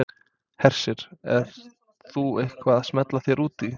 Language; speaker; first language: Icelandic; non-native, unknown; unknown